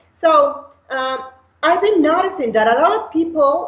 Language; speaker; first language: English; non-native, fluent; Spanish